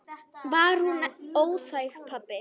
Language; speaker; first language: Icelandic; native; Icelandic